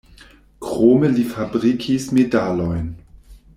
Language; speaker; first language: Esperanto; non-native, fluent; German